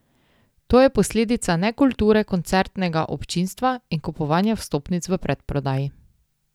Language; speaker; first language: Slovenian; native; Slovenian